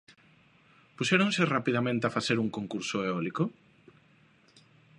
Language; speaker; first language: Galician; non-native, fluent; Spanish